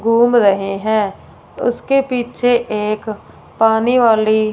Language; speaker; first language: Hindi; non-native, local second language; Punjabi